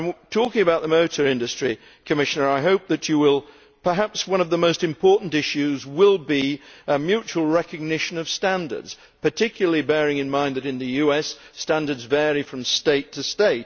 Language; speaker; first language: English; native; English